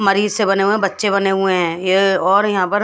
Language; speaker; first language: Hindi; native; Hindi